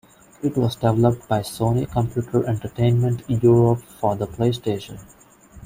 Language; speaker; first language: English; non-native, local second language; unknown